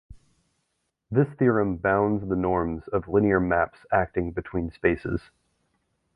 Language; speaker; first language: English; native; English